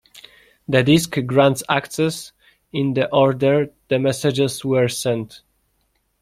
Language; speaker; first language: English; non-native, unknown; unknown